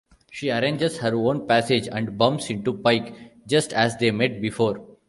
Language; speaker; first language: English; non-native, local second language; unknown